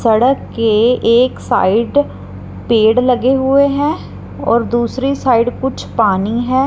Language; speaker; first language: Hindi; non-native, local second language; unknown